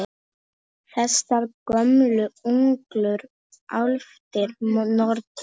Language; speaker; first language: Icelandic; non-native, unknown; Polish